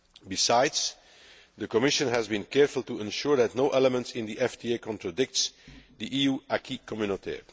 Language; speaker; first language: English; non-native, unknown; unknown